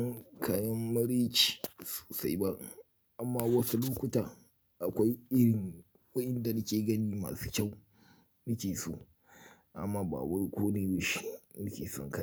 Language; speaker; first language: Hausa; native; Hausa